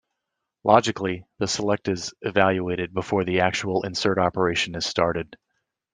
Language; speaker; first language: English; native; English